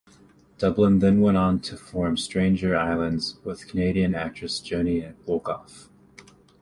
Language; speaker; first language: English; native; English